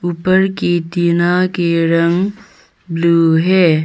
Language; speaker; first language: Hindi; early bilingual, other home language; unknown